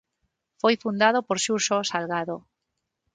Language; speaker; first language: Galician; non-native, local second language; Spanish